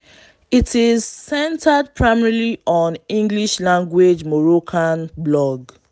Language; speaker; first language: English; non-native, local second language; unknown